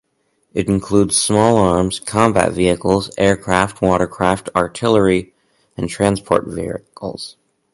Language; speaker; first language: English; native; English